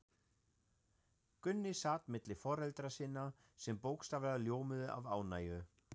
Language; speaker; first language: Icelandic; non-native, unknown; German